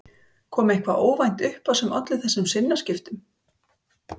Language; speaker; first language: Icelandic; native; Icelandic